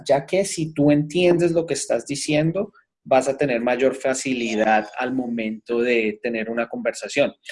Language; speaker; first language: Spanish; native; Spanish